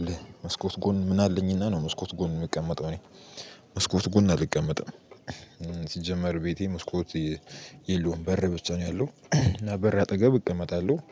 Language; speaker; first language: Amharic; native; Amharic